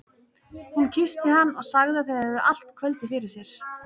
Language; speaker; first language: Icelandic; native; Icelandic